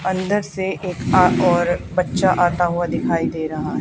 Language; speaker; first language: Hindi; native; Hindi